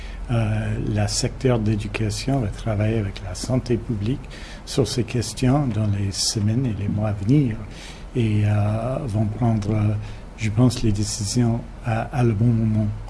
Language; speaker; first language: French; non-native, fluent; English